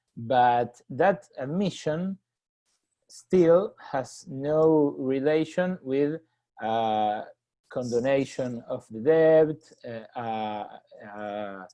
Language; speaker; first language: English; non-native, fluent; Spanish